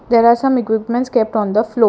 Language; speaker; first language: English; non-native, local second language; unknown